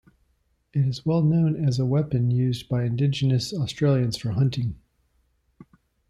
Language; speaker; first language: English; native; English